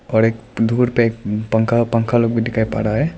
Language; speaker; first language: Hindi; non-native, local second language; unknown